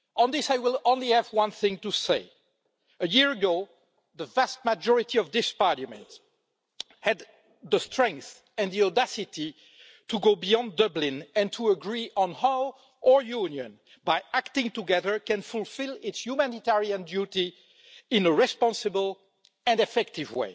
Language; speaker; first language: English; non-native, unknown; French